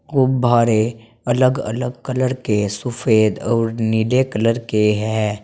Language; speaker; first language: Hindi; native; Hindi